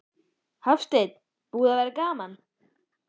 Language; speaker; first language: Icelandic; native; Icelandic